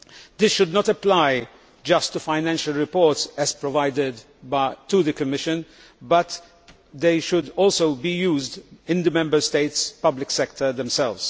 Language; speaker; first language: English; non-native, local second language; Maltese